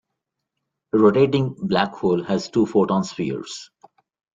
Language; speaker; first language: English; non-native, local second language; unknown